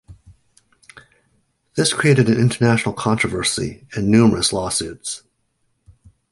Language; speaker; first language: English; native; English